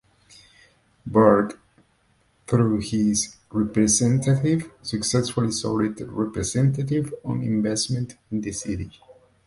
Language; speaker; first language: English; non-native, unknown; Spanish